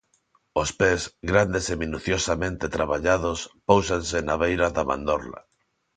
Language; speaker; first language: Galician; non-native, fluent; Spanish